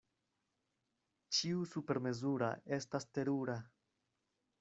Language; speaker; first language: Esperanto; non-native, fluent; Spanish